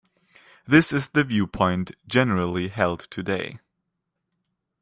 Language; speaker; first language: English; non-native, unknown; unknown